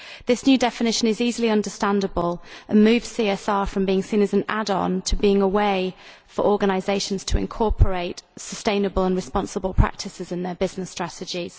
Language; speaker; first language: English; native; English